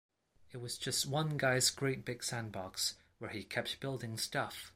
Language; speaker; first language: English; non-native, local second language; Cantonese